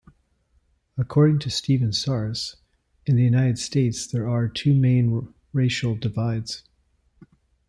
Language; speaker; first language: English; native; English